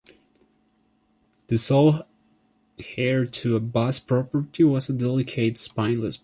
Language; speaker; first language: English; non-native, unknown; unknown